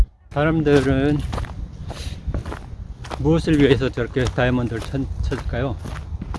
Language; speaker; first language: Korean; native; Korean